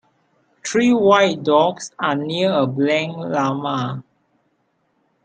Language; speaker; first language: English; non-native, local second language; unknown